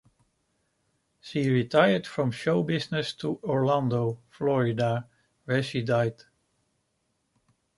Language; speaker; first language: English; non-native, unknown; Dutch